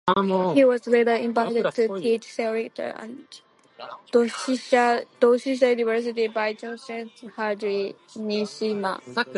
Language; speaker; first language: English; native; English